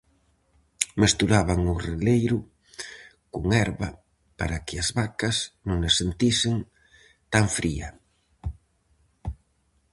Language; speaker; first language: Galician; native; Galician